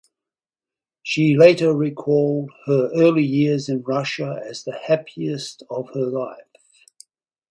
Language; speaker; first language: English; native; English